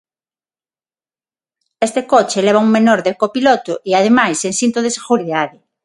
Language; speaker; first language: Galician; non-native, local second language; Spanish